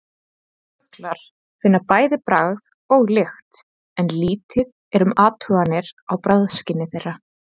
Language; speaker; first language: Icelandic; native; Icelandic